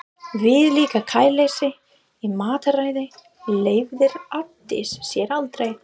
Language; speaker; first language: Icelandic; non-native, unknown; English